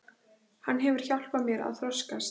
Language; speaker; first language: Icelandic; native; Icelandic